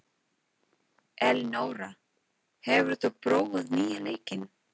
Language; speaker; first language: Icelandic; non-native, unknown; Filipino